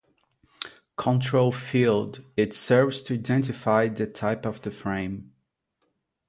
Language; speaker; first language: English; non-native, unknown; Portuguese